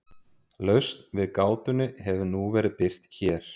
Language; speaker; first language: Icelandic; native; Icelandic